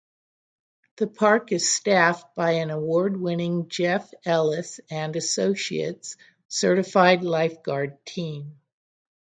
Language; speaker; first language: English; native; English